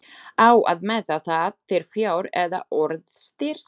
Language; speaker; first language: Icelandic; non-native, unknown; Slovak